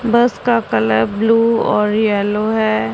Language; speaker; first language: Hindi; non-native, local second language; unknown